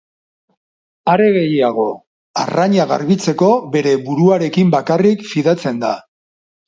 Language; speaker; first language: Basque; non-native, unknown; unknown